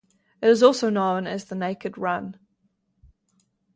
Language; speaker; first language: English; native; English